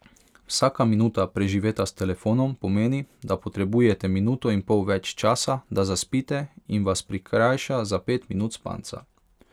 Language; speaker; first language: Slovenian; non-native, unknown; Hungarian